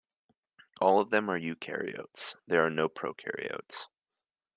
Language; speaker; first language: English; native; English